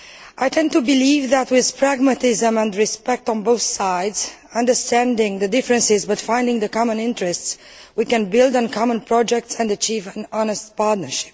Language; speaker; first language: English; non-native, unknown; Romanian